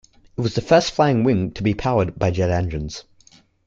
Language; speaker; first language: English; native; English